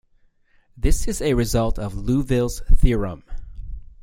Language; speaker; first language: English; native; English